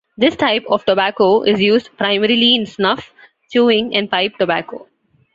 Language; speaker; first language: English; non-native, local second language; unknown